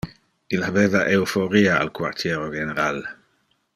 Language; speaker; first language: Interlingua; non-native, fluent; Dutch